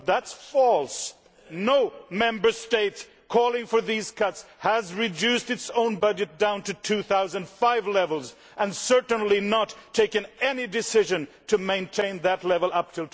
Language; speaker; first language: English; non-native, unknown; Swedish